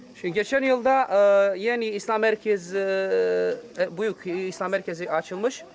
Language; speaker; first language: Turkish; non-native, learner; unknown